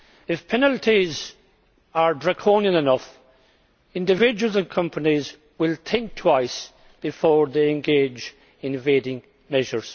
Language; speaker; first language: English; native; English